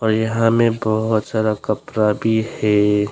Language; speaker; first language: Hindi; non-native, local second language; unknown